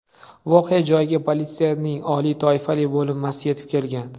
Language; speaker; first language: Uzbek; native; Uzbek